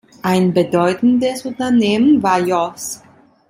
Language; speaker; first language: German; non-native, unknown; Italian